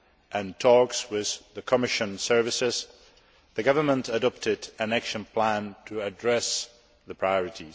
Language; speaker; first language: English; non-native, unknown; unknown